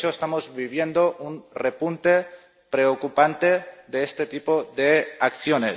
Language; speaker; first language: Spanish; non-native, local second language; Catalan